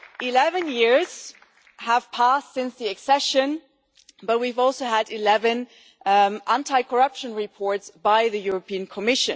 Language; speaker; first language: English; non-native, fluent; German